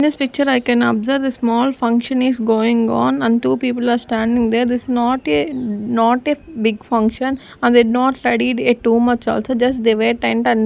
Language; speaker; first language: English; non-native, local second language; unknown